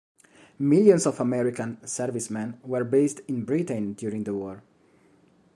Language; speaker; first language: English; non-native, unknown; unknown